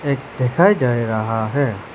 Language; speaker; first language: Hindi; early bilingual, other home language; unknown